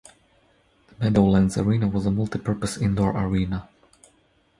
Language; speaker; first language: English; non-native, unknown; Croatian